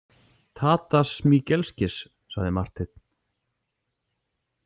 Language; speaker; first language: Icelandic; native; Icelandic